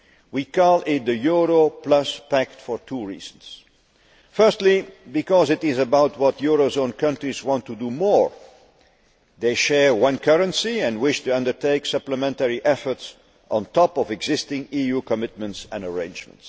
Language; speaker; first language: English; non-native, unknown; Dutch